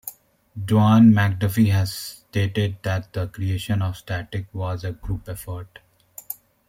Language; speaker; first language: English; native; English